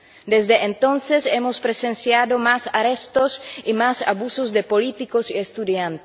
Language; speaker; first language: Spanish; non-native, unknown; Czech